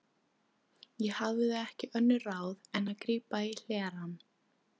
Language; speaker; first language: Icelandic; non-native, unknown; Polish